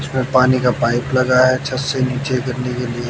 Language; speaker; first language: Hindi; native; Hindi